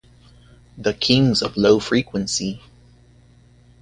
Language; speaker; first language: English; native; English